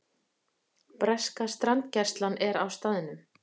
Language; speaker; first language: Icelandic; native; Icelandic